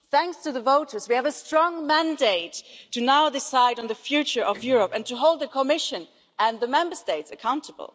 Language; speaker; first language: English; non-native, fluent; German